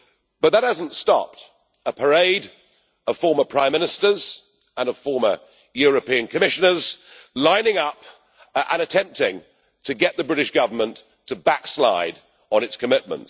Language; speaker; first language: English; native; English